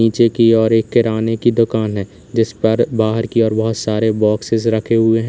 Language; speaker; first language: Hindi; native; Hindi